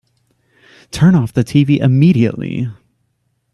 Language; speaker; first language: English; native; English